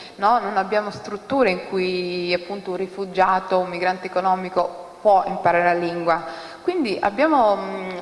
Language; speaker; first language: Italian; early bilingual, other home language; Somali